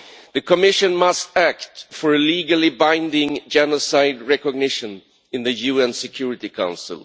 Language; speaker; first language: English; non-native, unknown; Swedish